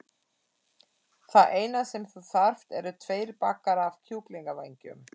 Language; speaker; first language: Icelandic; non-native, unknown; German